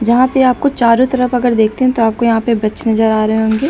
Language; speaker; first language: Hindi; native; Hindi